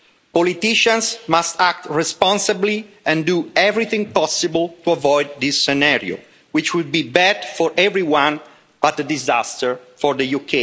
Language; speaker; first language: English; non-native, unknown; Italian